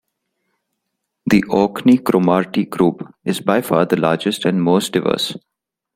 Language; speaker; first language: English; non-native, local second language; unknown